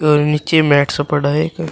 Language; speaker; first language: Hindi; native; Hindi